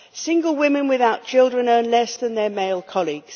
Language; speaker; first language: English; native; English